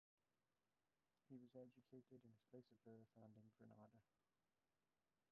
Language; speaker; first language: English; native; English